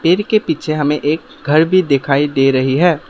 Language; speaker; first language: Hindi; non-native, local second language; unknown